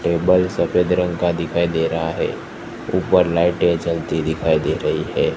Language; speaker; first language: Hindi; non-native, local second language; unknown